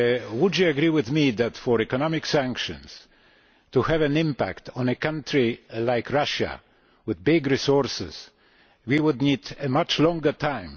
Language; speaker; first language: English; non-native, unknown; Polish